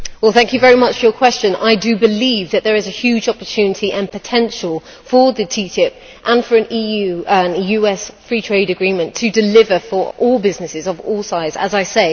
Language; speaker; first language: English; native; English